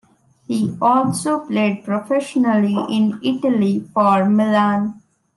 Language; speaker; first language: English; non-native, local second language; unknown